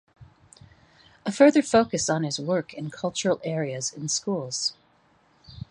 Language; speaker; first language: English; native; English